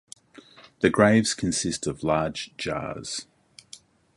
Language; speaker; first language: English; native; English